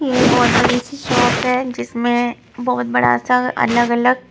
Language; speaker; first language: Hindi; non-native, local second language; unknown